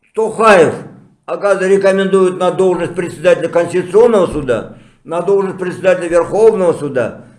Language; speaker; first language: Russian; non-native, local second language; Kazakh